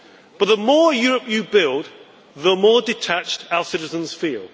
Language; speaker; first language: English; native; English